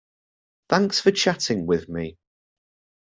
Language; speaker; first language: English; native; English